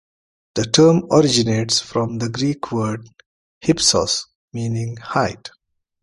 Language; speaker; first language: English; non-native, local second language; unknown